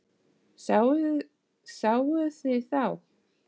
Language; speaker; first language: Icelandic; non-native, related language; Danish